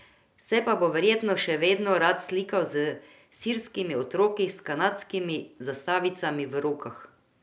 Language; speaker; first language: Slovenian; non-native, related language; Croatian